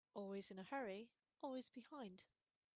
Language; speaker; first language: English; native; English